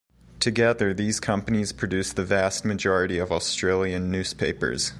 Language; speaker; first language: English; native; English